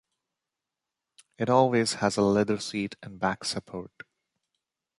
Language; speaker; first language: English; non-native, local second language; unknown